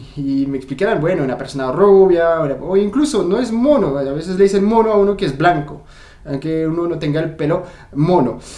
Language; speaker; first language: Spanish; non-native, fluent; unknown